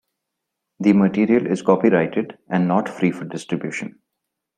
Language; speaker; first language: English; non-native, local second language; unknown